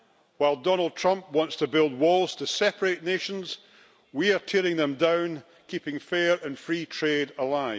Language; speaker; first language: English; native; English